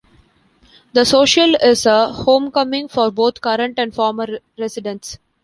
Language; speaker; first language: English; non-native, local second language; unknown